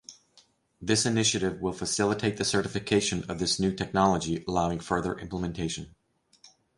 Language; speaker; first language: English; native; English